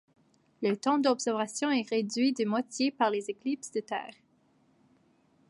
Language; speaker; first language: French; native; French